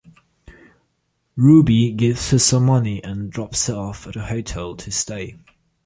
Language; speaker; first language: English; non-native, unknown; German